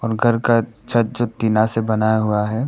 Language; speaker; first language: Hindi; non-native, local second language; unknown